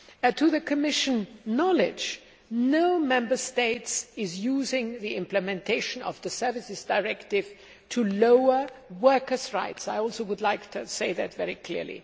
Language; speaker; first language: English; non-native, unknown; German